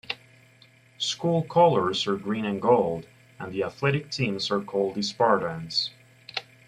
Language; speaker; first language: English; native; English